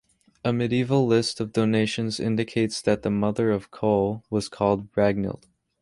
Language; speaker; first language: English; native; English